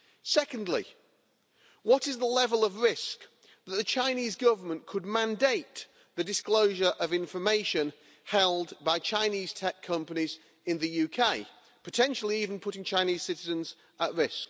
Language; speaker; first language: English; native; English